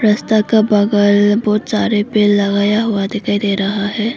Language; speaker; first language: Hindi; non-native, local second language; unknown